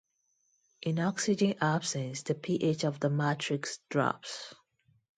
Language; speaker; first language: English; non-native, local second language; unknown